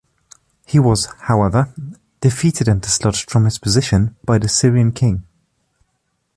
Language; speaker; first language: English; native; English